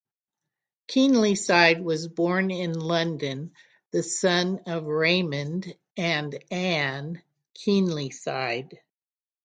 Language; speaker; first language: English; native; English